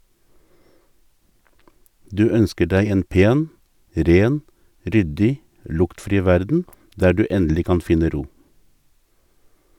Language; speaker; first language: Norwegian; native; Norwegian